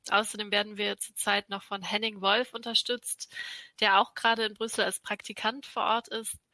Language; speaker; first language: German; native; German